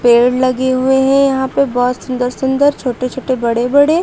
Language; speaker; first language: Hindi; native; Hindi